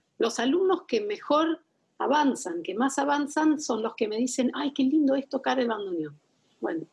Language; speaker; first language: Spanish; non-native, fluent; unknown